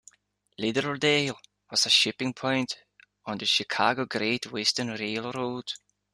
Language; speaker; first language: English; native; English